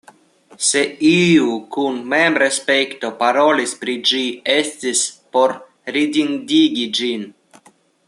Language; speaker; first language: Esperanto; non-native, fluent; Russian